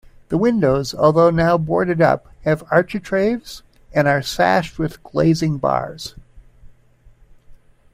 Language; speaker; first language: English; native; English